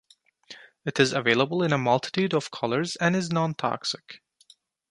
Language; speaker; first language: English; non-native, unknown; Turkish